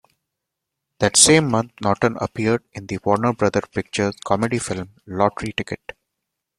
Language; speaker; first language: English; non-native, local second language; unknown